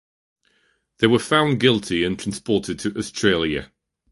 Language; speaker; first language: English; non-native, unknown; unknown